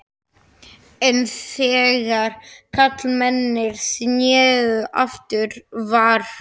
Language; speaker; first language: Icelandic; non-native, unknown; Slovak